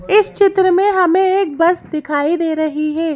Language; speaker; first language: Hindi; native; Hindi